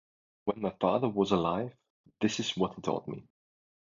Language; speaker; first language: English; non-native, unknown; German